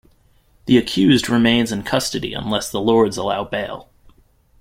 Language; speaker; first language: English; native; English